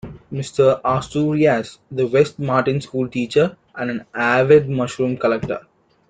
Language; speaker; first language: English; non-native, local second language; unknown